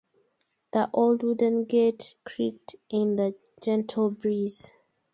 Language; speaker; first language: English; native; English